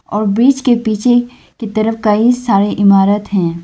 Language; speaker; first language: Hindi; non-native, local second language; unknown